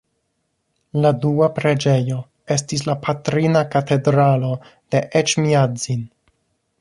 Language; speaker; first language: Esperanto; non-native, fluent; English